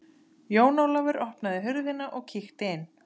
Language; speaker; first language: Icelandic; native; Icelandic